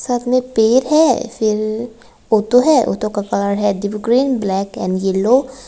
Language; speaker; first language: Hindi; non-native, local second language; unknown